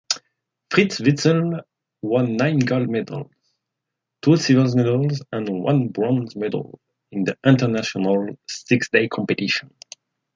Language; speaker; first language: English; non-native, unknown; French